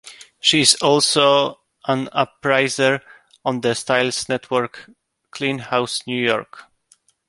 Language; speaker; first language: English; non-native, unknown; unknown